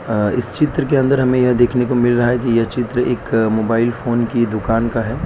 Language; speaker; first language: Hindi; non-native, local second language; Gujarati